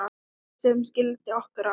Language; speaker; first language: Icelandic; non-native, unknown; Thai